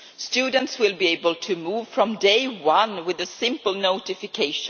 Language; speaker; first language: English; non-native, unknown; Swedish